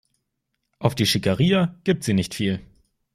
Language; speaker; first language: German; native; German